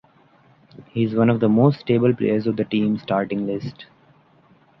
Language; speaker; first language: English; non-native, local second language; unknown